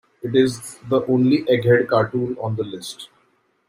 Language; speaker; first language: English; non-native, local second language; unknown